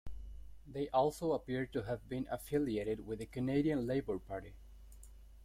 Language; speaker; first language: English; non-native, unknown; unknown